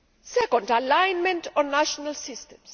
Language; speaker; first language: English; non-native, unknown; Greek